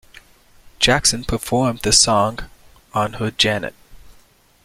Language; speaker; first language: English; native; English